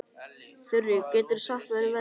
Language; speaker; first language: Icelandic; native; Icelandic